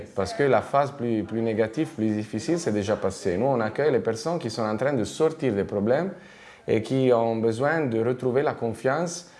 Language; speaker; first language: French; non-native, related language; Italian